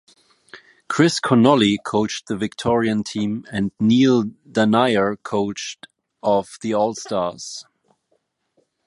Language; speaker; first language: English; non-native, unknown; German